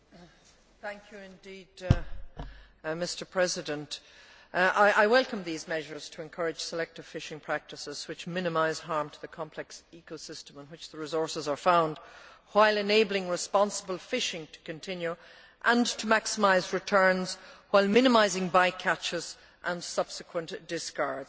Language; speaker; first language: English; native; English